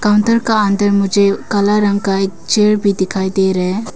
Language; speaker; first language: Hindi; early bilingual, other home language; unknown